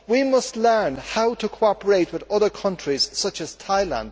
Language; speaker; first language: English; native; English